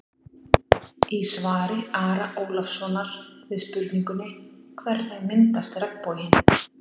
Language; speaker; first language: Icelandic; native; Icelandic